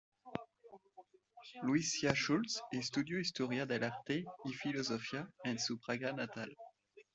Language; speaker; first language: Spanish; non-native, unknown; French